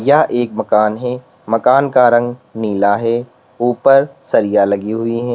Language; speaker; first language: Hindi; native; Hindi